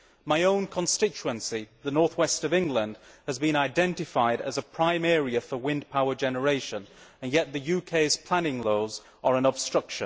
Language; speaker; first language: English; native; English